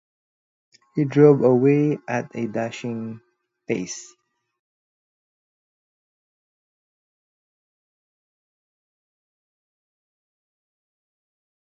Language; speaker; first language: English; non-native, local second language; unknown